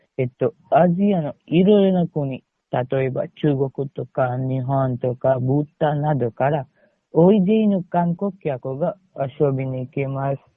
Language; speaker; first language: Japanese; non-native, learner; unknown